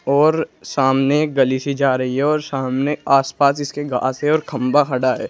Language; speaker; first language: Hindi; native; Hindi